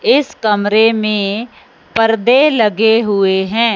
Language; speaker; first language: Hindi; non-native, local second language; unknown